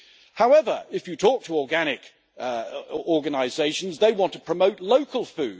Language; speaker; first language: English; native; English